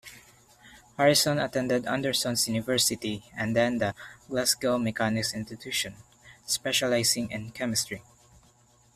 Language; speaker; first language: English; non-native, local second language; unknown